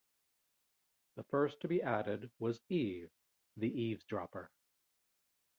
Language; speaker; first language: English; native; English